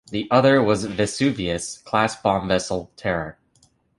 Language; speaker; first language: English; native; English